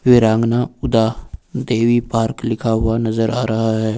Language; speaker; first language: Hindi; native; Hindi